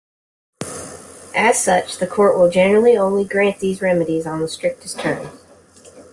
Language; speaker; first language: English; native; English